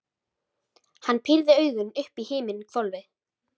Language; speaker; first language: Icelandic; native; Icelandic